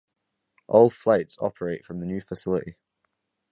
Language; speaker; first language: English; native; English